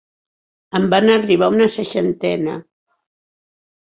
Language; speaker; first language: Catalan; non-native, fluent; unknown